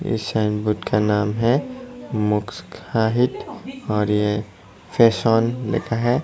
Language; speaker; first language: Hindi; non-native, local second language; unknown